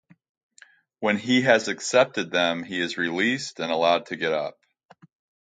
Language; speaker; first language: English; native; English